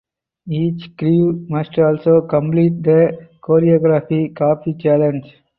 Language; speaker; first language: English; non-native, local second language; Tamil